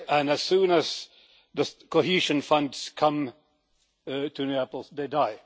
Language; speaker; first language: English; non-native, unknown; Finnish